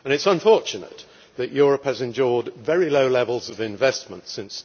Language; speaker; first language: English; native; English